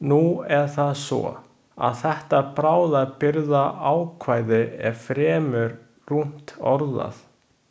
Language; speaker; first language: Icelandic; non-native, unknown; Chinese